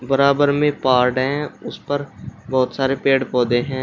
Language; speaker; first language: Hindi; native; Hindi